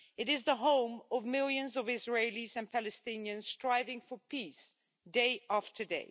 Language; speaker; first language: English; non-native, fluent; Dutch